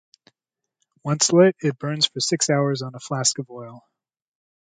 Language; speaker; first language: English; native; English